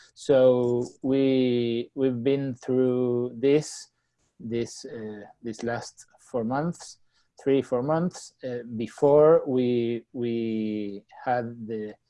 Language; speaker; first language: English; non-native, fluent; Spanish